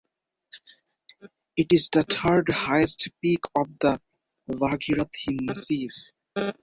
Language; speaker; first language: English; non-native, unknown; Bangla